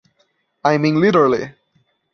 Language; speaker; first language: English; non-native, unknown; Portuguese